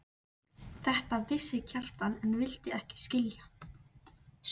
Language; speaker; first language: Icelandic; native; Icelandic